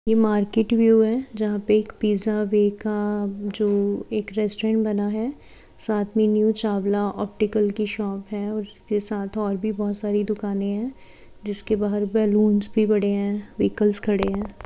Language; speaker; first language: Hindi; native; Hindi